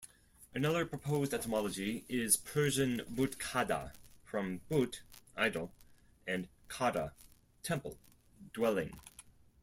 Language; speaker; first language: English; non-native, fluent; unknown